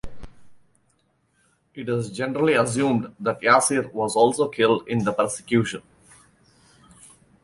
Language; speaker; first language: English; non-native, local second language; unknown